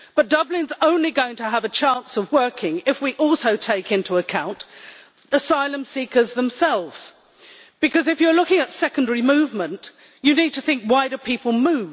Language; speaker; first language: English; native; English